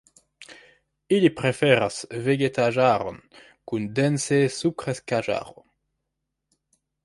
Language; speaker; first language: Esperanto; non-native, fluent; French